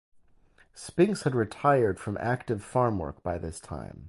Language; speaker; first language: English; native; English